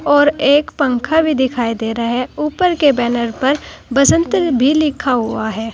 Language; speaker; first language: Hindi; native; Hindi